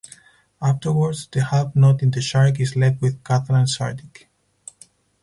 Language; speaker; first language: English; non-native, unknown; Spanish